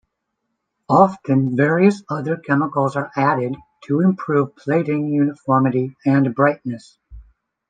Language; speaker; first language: English; native; English